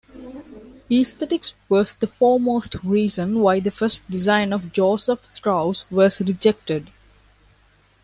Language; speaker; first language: English; non-native, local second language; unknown